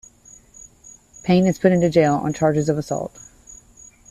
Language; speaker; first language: English; native; English